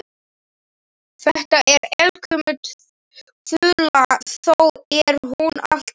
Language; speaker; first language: Icelandic; non-native, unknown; Slovak